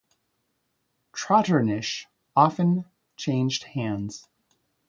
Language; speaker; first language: English; native; English